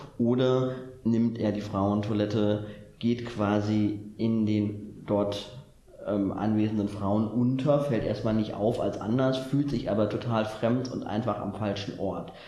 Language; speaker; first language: German; native; German